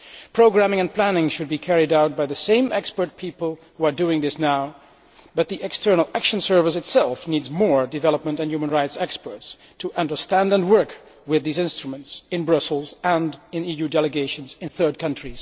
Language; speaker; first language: English; non-native, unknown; Dutch